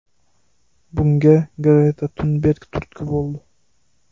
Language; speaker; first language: Uzbek; native; Uzbek